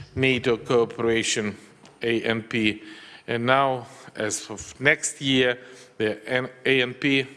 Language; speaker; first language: English; non-native, fluent; Ukrainian